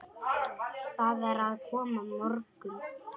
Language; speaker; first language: Icelandic; non-native, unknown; Polish